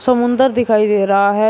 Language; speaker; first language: Hindi; native; Hindi